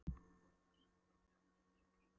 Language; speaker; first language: Icelandic; non-native, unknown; Polish